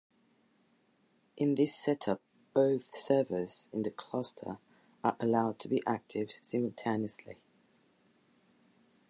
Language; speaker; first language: English; non-native, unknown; French